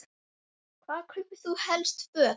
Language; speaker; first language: Icelandic; native; Icelandic